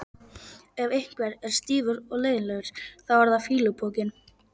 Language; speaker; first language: Icelandic; non-native, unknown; Polish